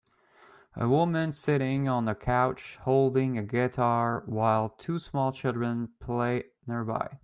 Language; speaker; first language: English; native; English